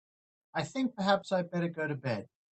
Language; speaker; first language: English; native; English